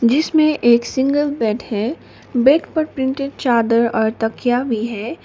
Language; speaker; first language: Hindi; non-native, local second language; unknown